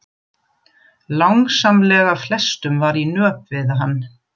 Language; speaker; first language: Icelandic; non-native, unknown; German